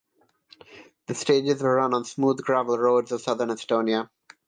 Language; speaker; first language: English; non-native, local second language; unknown